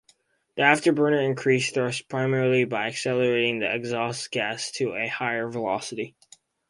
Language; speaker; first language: English; native; English